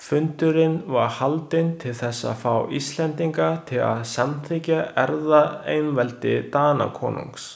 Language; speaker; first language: Icelandic; non-native, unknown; Chinese